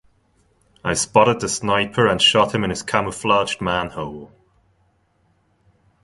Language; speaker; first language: English; non-native, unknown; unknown